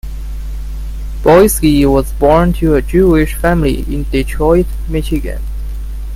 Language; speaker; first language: English; non-native, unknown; Chinese